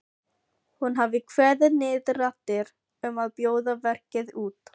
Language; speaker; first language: Icelandic; non-native, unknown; Filipino